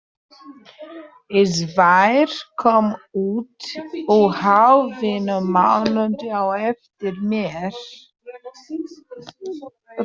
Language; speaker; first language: Icelandic; non-native, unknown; Portuguese